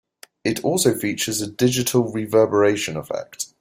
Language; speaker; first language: English; native; English